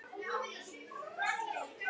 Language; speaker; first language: Icelandic; native; Icelandic